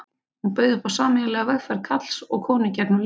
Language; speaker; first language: Icelandic; native; Icelandic